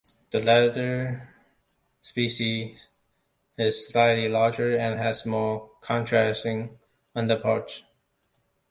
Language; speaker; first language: English; non-native, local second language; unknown